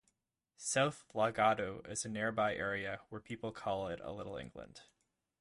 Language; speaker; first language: English; native; English